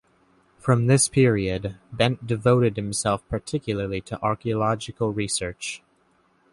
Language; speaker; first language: English; native; English